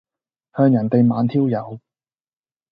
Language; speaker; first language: Cantonese; native; Cantonese